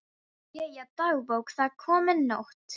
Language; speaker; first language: Icelandic; non-native, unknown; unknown